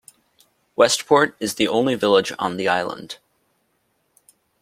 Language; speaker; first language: English; native; English